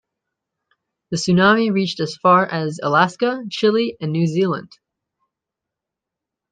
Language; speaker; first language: English; native; English